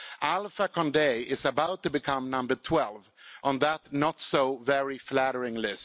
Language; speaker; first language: English; non-native, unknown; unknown